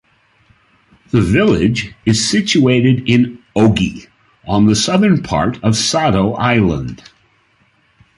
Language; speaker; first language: English; native; English